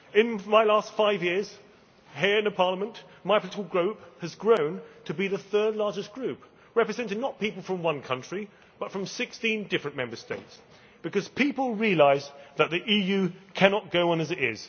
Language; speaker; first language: English; native; English